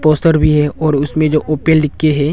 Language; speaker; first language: Hindi; non-native, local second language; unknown